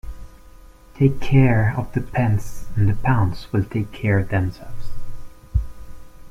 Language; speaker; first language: English; non-native, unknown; French